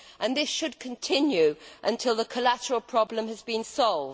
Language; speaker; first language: English; native; English